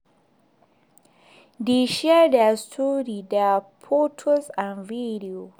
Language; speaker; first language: English; non-native, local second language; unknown